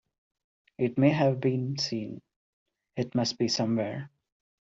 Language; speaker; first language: English; non-native, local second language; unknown